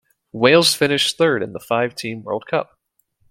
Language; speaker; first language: English; native; English